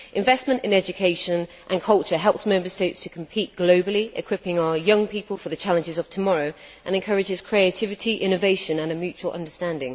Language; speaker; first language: English; native; English